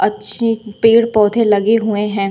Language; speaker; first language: Hindi; native; Hindi